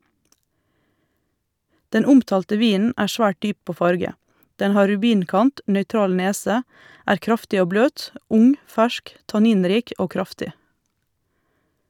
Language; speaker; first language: Norwegian; native; Norwegian